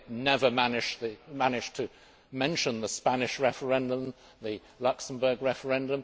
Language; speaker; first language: English; native; English